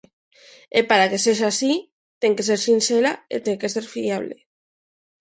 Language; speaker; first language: Galician; non-native, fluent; Spanish